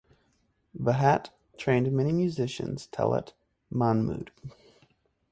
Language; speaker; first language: English; native; English